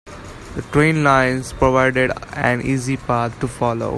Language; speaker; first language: English; non-native, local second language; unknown